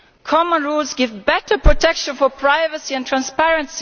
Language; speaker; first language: English; non-native, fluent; Italian